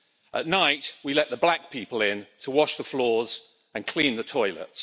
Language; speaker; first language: English; native; English